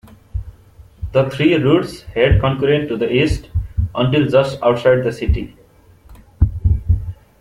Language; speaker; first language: English; non-native, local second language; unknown